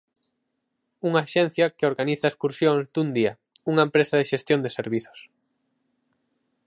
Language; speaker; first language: Galician; native; Galician